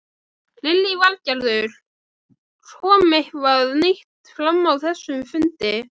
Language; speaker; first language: Icelandic; native; Icelandic